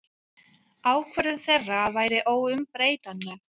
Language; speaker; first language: Icelandic; native; Icelandic